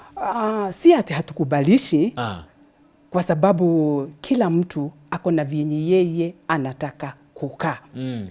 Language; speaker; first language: Swahili; non-native, local second language; Kikuyu